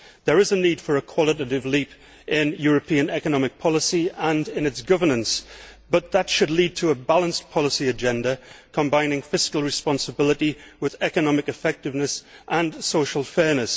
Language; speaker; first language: English; native; English